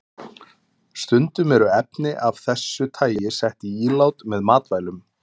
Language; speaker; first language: Icelandic; native; Icelandic